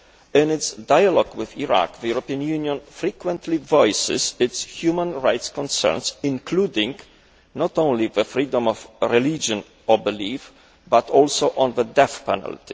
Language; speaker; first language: English; non-native, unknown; Polish